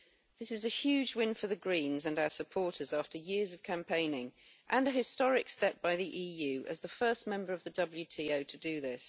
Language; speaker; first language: English; native; English